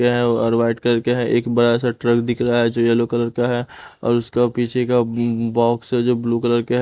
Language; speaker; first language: Hindi; non-native, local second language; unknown